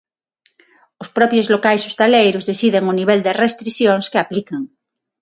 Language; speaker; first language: Galician; non-native, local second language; Spanish